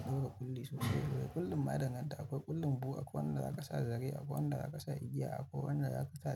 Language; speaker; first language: Hausa; native; Hausa